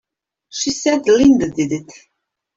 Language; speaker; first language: English; native; English